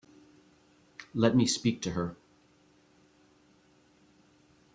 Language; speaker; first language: English; native; English